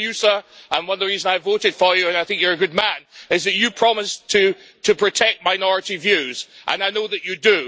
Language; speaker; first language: English; native; English